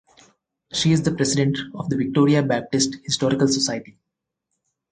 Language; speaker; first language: English; non-native, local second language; Telugu